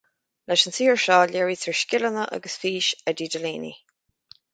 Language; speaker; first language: Irish; native; Irish